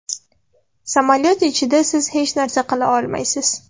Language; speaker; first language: Uzbek; non-native, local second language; Russian